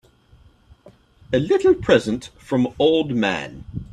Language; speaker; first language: English; native; English